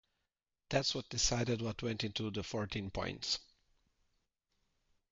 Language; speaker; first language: English; native; English